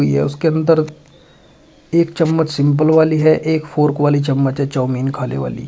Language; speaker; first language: Hindi; native; Hindi